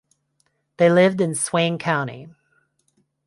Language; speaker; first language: English; non-native, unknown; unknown